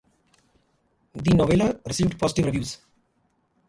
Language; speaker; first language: English; non-native, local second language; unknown